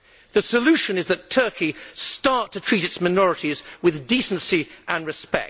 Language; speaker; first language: English; native; English